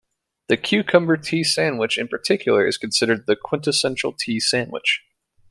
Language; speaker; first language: English; native; English